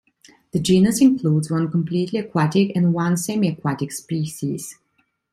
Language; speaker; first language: English; non-native, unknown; Italian